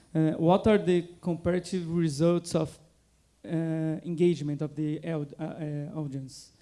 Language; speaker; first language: English; non-native, fluent; Portuguese